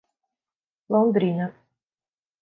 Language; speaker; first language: Portuguese; native; Portuguese